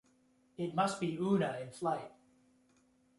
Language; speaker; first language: English; native; English